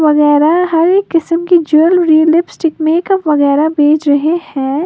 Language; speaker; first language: Hindi; native; Hindi